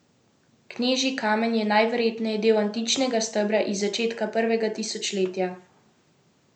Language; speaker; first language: Slovenian; native; Slovenian